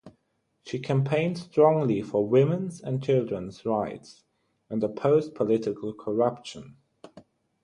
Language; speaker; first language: English; non-native, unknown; German